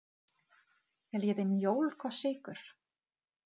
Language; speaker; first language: Icelandic; non-native, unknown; Czech